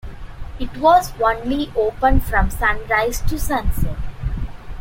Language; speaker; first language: English; non-native, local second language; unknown